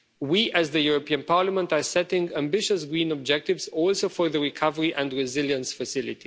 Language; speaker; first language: English; non-native, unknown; Romanian